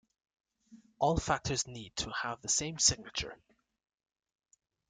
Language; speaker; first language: English; native; English